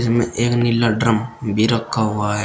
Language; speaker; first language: Hindi; native; Hindi